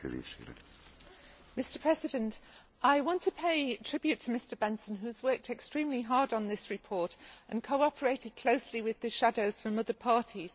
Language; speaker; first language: English; native; English